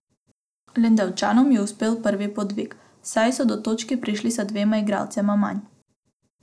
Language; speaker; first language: Slovenian; non-native, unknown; Macedonian